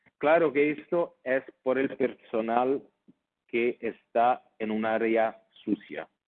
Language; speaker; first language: Spanish; non-native, fluent; Italian